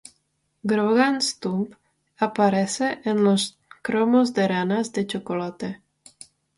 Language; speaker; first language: Spanish; non-native, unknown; Czech